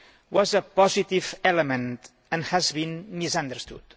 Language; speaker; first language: English; non-native, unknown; Catalan